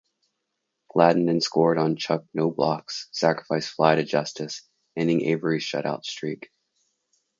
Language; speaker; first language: English; native; English